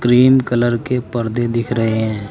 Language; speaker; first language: Hindi; native; Hindi